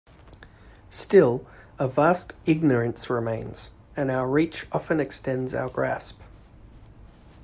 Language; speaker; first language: English; native; English